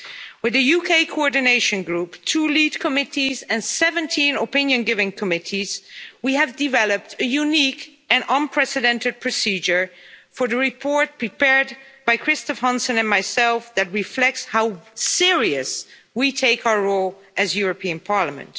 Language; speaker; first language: English; non-native, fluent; Dutch